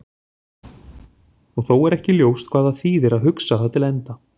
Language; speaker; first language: Icelandic; native; Icelandic